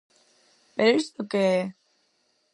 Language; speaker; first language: Galician; non-native, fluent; Spanish